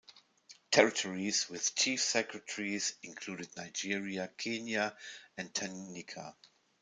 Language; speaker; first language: English; non-native, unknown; German